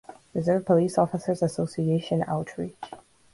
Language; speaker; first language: English; non-native, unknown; Russian